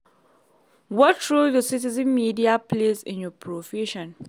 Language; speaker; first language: English; non-native, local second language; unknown